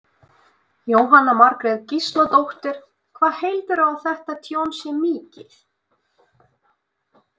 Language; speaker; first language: Icelandic; non-native, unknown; Russian